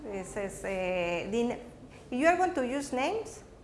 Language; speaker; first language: English; non-native, learner; Spanish